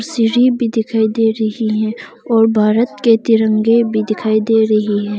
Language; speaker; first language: Hindi; non-native, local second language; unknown